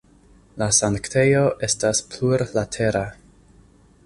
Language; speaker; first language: Esperanto; non-native, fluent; English